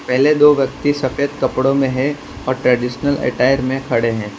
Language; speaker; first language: Hindi; non-native, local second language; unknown